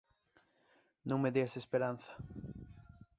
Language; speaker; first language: Galician; native; Galician